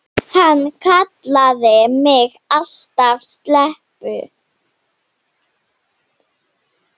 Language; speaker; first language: Icelandic; non-native, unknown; Slovenian